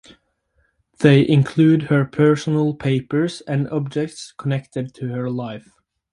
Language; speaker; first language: English; native; English